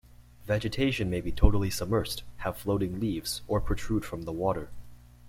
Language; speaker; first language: English; native; English